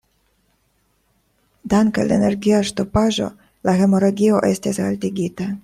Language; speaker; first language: Esperanto; non-native, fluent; Russian